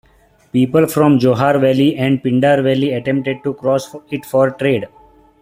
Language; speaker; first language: English; non-native, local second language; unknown